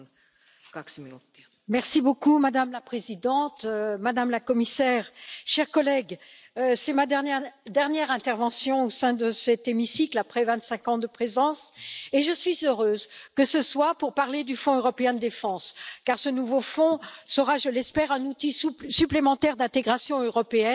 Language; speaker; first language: French; native; French